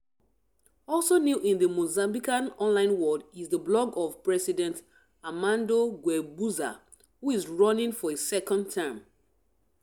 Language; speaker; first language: English; non-native, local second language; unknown